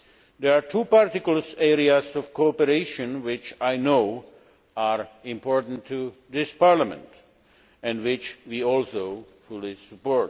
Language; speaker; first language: English; non-native, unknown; Czech